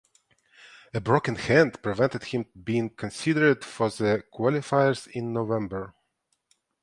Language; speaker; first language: English; non-native, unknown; Ukrainian